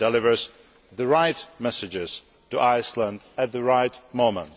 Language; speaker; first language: English; non-native, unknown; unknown